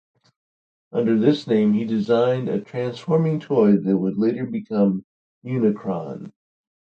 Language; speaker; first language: English; native; English